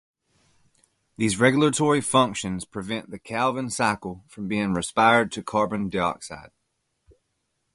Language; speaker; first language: English; native; English